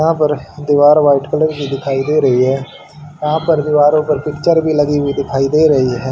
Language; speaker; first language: Hindi; native; Hindi